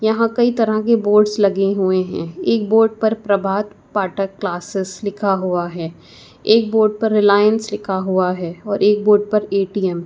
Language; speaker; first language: Hindi; native; Hindi